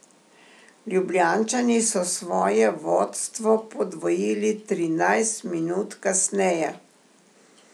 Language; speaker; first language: Slovenian; native; Slovenian